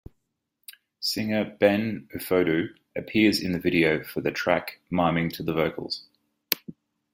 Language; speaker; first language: English; native; English